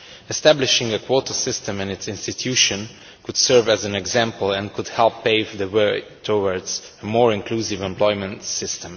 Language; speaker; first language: English; non-native, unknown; Romanian